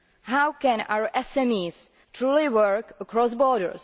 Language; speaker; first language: English; non-native, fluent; Czech